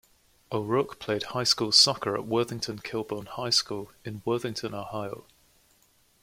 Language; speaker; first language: English; native; English